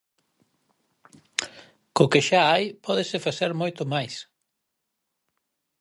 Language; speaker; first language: Galician; native; Galician